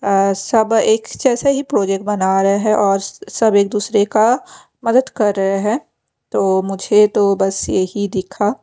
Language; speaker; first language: Hindi; non-native, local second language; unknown